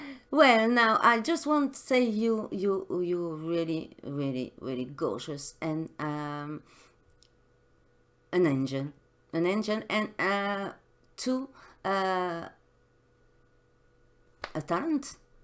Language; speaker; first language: English; non-native, learner; French